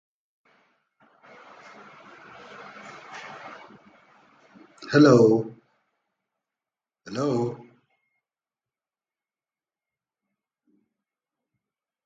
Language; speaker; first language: English; non-native, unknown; Amharic